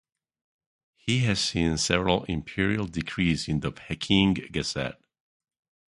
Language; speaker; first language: English; non-native, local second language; Spanish